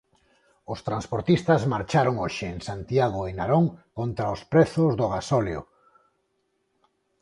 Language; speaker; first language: Galician; non-native, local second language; Spanish